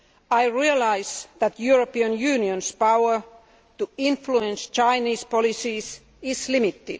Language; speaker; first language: English; non-native, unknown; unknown